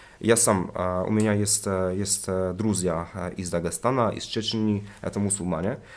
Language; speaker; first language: Russian; non-native, related language; Polish